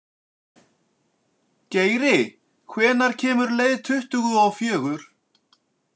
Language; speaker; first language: Icelandic; native; Icelandic